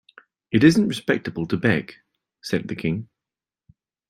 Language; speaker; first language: English; native; English